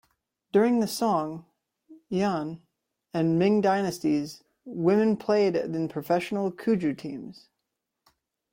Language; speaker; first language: English; native; English